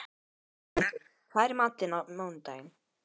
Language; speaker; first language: Icelandic; native; Icelandic